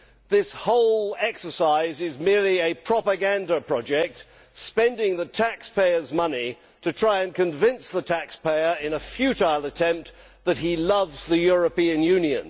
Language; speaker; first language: English; native; English